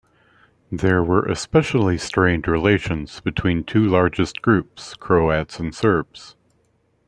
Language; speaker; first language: English; native; English